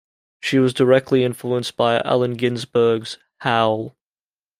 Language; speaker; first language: English; native; English